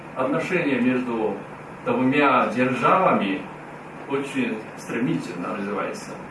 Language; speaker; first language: Russian; non-native, fluent; Chinese